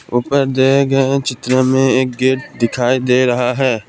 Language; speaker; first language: Hindi; non-native, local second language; Assamese